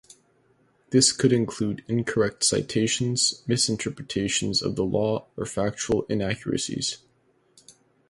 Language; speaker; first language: English; native; English